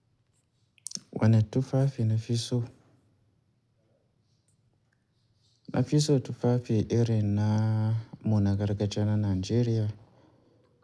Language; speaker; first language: Hausa; native; Hausa